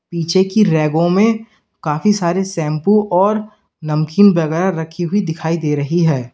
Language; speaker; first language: Hindi; native; Hindi